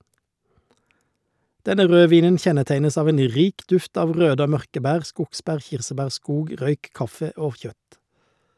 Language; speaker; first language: Norwegian; native; Norwegian